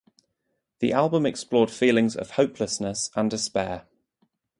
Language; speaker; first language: English; native; English